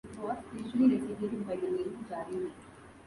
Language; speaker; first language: English; non-native, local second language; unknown